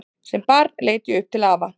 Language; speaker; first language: Icelandic; native; Icelandic